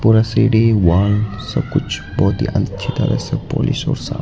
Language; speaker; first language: Hindi; non-native, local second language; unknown